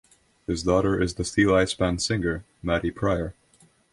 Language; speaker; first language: English; non-native, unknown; Estonian